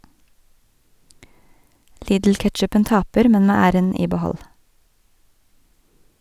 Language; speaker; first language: Norwegian; native; Norwegian